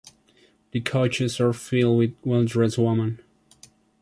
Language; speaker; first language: English; non-native, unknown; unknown